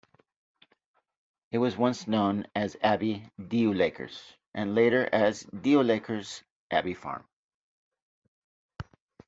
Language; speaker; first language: English; native; English